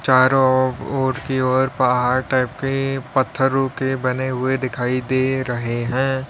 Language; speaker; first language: Hindi; native; Hindi